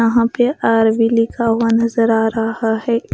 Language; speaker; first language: Hindi; non-native, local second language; Punjabi